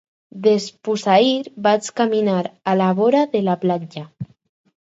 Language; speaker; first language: Catalan; non-native, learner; Spanish